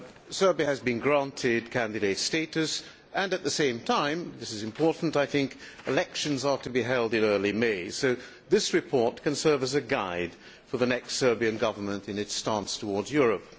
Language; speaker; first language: English; non-native, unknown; Hungarian